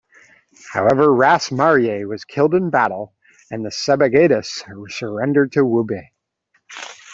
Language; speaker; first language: English; native; English